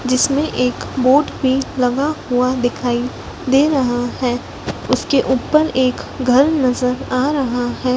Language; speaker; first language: Hindi; native; Hindi